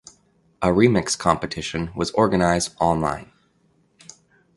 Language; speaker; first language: English; native; English